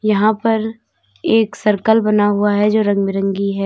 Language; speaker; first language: Hindi; native; Hindi